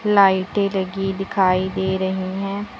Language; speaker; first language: Hindi; native; Hindi